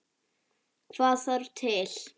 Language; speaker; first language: Icelandic; native; Icelandic